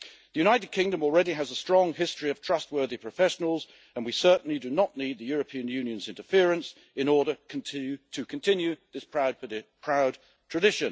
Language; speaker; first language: English; native; English